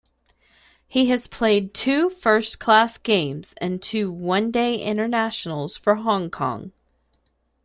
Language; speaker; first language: English; native; English